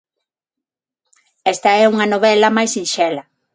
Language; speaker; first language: Galician; non-native, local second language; Spanish